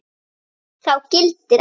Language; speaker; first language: Icelandic; native; Icelandic